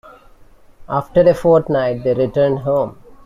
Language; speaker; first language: English; non-native, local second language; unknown